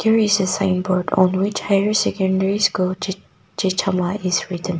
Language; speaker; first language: English; non-native, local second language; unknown